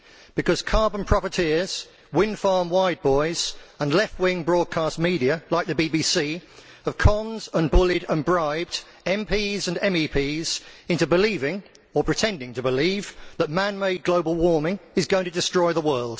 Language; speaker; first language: English; native; English